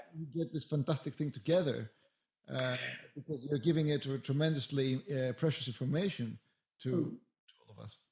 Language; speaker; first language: English; non-native, fluent; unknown